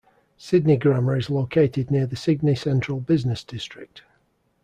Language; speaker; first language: English; native; English